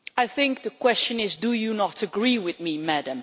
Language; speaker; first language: English; non-native, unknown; Dutch